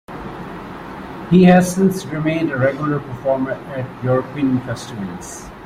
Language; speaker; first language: English; non-native, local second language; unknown